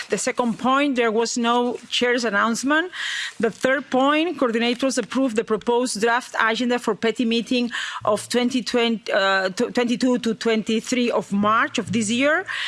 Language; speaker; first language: English; non-native, fluent; Catalan